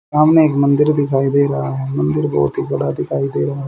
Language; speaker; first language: Hindi; native; Hindi